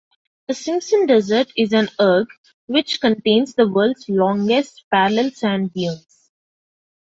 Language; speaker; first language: English; non-native, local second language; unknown